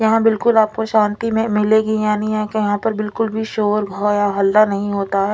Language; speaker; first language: Hindi; non-native, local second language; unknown